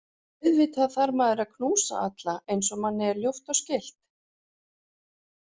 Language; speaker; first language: Icelandic; native; Icelandic